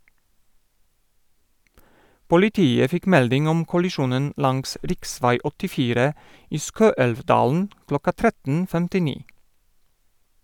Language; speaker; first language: Norwegian; non-native, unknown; Polish